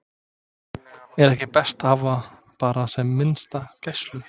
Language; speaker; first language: Icelandic; non-native, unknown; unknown